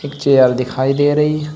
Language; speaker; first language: Hindi; native; Hindi